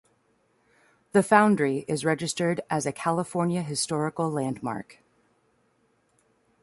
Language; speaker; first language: English; native; English